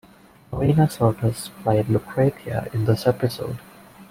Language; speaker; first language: English; non-native, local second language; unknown